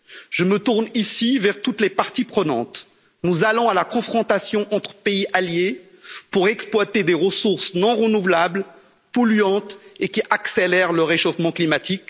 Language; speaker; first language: French; native; French